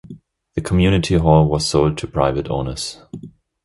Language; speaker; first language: English; non-native, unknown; German